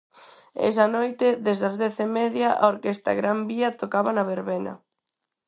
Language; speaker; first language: Galician; non-native, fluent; Spanish